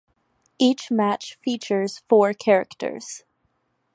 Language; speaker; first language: English; native; English